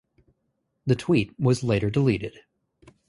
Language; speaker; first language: English; native; English